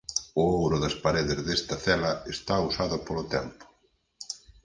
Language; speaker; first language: Galician; native; Galician